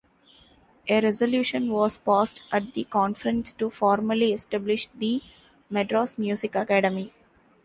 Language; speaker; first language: English; non-native, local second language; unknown